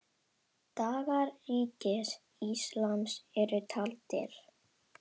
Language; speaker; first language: Icelandic; non-native, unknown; Indonesian